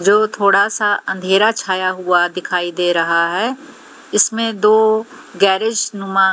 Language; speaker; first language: Hindi; native; Hindi